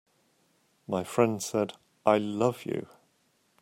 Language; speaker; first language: English; native; English